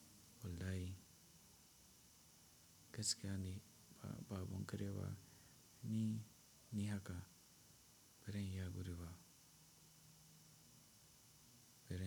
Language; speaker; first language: Hausa; non-native, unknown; Tiv